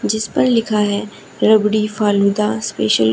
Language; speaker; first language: Hindi; native; Hindi